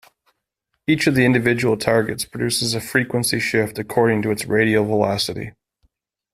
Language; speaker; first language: English; native; English